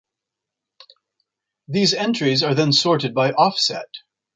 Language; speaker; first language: English; non-native, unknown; Spanish